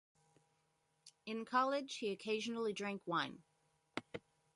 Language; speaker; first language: English; native; English